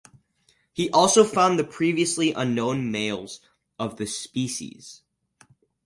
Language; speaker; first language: English; native; English